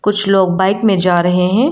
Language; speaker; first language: Hindi; non-native, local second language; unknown